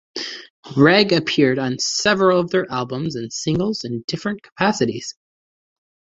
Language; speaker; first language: English; native; English